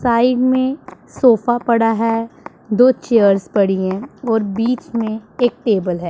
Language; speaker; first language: Hindi; non-native, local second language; Punjabi